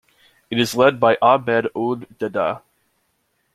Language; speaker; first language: English; native; English